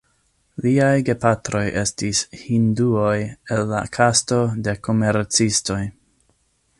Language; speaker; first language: Esperanto; non-native, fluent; English